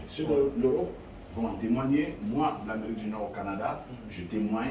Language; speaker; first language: French; non-native, local second language; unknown